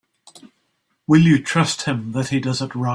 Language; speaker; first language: English; native; English